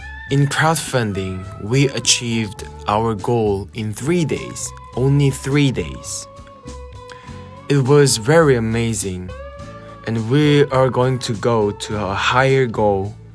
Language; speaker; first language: English; non-native, learner; Korean